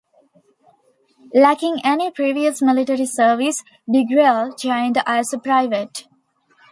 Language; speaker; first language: English; non-native, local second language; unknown